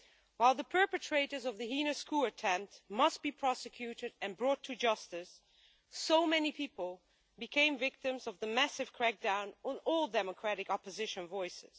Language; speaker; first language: English; non-native, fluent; Dutch